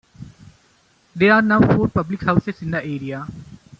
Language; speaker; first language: English; non-native, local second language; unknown